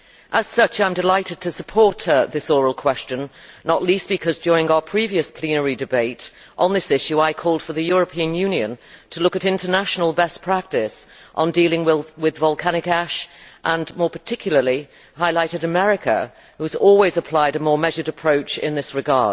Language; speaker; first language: English; native; English